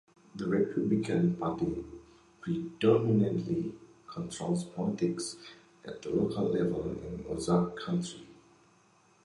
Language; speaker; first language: English; native; English